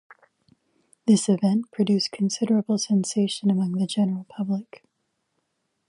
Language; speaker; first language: English; native; English